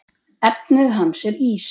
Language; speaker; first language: Icelandic; native; Icelandic